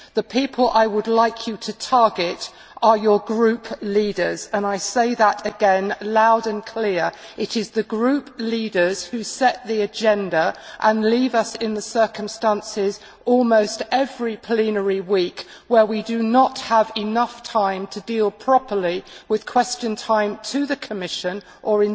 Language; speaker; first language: English; native; English